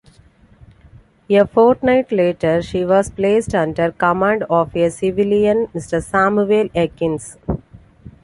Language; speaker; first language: English; non-native, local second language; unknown